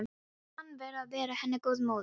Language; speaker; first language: Icelandic; non-native, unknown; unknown